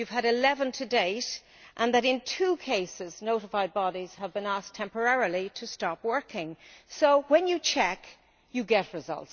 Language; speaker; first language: English; native; English